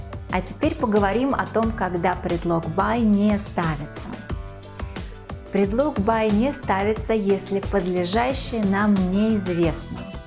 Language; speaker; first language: Russian; native; Russian